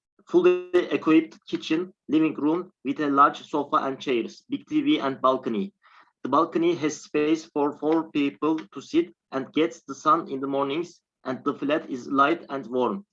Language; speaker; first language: English; non-native, learner; Turkish